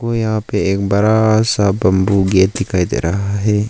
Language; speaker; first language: Hindi; early bilingual, other home language; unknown